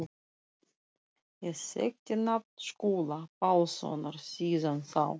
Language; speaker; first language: Icelandic; non-native, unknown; Russian